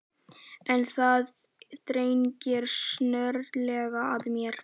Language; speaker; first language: Icelandic; native; Icelandic